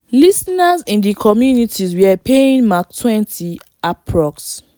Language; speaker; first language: English; non-native, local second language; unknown